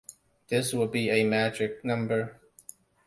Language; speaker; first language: English; non-native, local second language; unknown